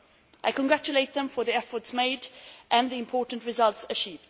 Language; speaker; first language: English; non-native, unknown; Swedish